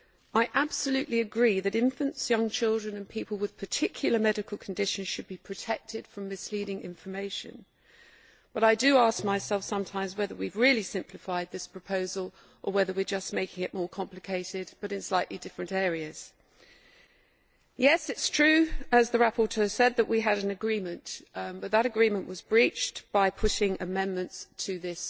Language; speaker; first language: English; native; English